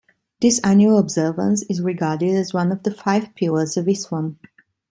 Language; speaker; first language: English; non-native, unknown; Italian